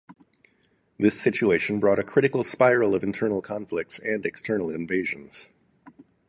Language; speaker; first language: English; native; English